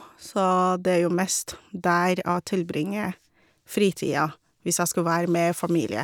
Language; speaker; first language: Norwegian; non-native, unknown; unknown